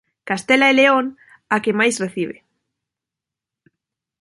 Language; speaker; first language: Galician; non-native, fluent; Spanish